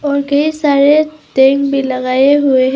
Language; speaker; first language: Hindi; early bilingual, other home language; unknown